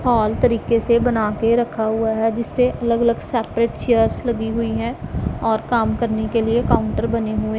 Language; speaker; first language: Hindi; non-native, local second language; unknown